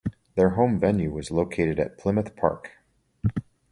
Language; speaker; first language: English; native; English